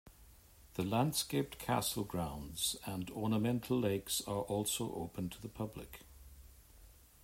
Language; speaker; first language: English; native; English